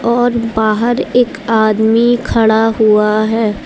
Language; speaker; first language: Hindi; native; Hindi